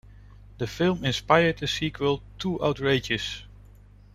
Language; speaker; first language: English; non-native, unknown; Dutch